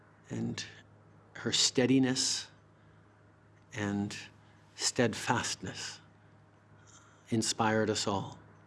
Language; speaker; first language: English; native; English